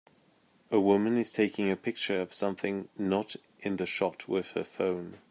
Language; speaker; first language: English; native; English